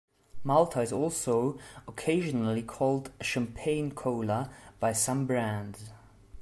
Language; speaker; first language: English; non-native, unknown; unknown